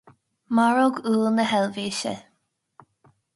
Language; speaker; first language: Irish; non-native, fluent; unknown